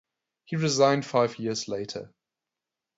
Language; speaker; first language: English; non-native, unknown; German